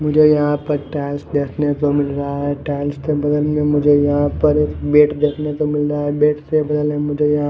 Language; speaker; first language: Hindi; non-native, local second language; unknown